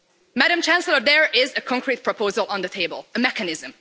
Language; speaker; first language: English; non-native, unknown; Hungarian